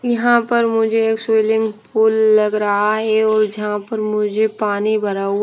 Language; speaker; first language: Hindi; non-native, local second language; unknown